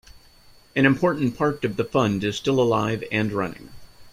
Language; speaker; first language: English; native; English